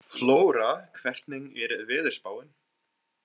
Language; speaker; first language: Icelandic; non-native, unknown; English